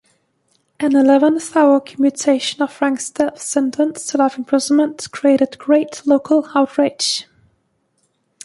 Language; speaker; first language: English; native; English